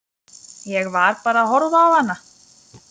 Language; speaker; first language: Icelandic; non-native, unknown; Lithuanian